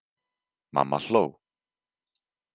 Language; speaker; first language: Icelandic; native; Icelandic